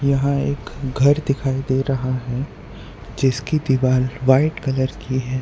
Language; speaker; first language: Hindi; non-native, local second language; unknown